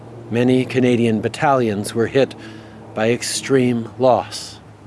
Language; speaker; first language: English; native; English